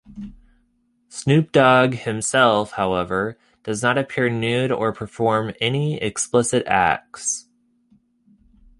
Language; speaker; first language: English; native; English